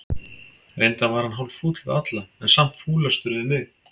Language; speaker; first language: Icelandic; native; Icelandic